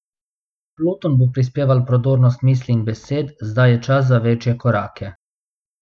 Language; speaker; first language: Slovenian; non-native, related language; Bosnian